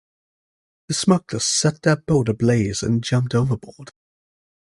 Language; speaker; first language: English; native; English